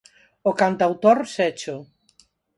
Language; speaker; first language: Galician; non-native, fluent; Spanish